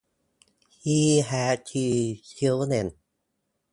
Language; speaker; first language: English; non-native, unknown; Thai